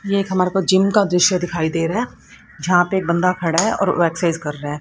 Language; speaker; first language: Hindi; native; Hindi